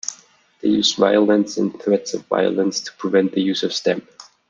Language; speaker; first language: English; non-native, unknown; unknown